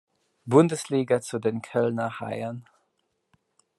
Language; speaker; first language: German; non-native, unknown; English